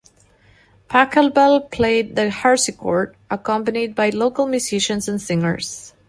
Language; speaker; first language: English; non-native, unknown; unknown